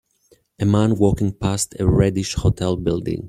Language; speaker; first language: English; native; English